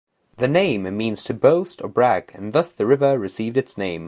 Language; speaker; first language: English; native; English